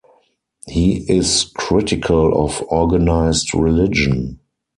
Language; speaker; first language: English; non-native, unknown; German